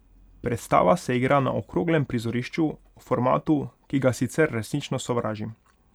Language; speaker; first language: Slovenian; non-native, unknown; Hungarian